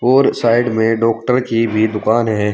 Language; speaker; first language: Hindi; native; Hindi